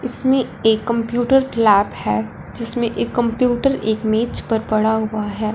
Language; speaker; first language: Hindi; non-native, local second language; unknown